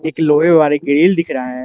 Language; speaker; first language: Hindi; non-native, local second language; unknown